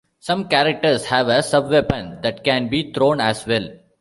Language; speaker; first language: English; non-native, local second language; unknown